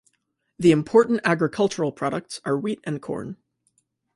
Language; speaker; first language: English; native; English